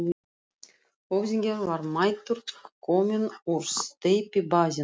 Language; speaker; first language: Icelandic; non-native, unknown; Russian